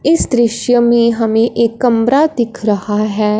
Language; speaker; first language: Hindi; non-native, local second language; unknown